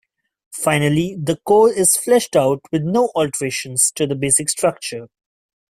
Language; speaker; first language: English; non-native, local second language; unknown